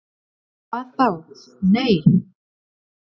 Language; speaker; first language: Icelandic; native; Icelandic